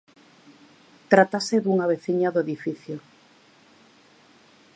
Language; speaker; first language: Galician; native; Galician